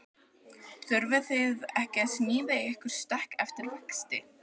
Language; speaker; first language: Icelandic; native; Icelandic